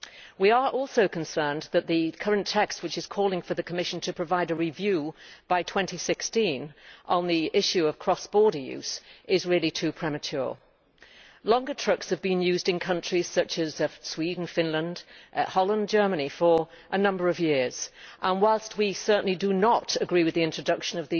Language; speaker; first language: English; native; English